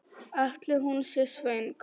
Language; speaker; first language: Icelandic; non-native, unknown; Polish